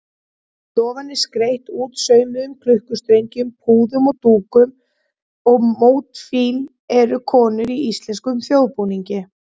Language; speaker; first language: Icelandic; native; Icelandic